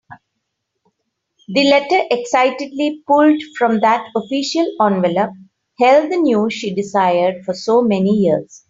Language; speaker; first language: English; non-native, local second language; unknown